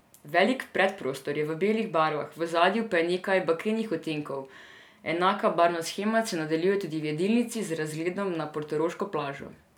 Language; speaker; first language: Slovenian; non-native, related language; Serbian